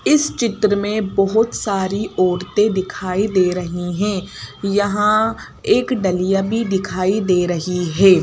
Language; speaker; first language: Hindi; native; Hindi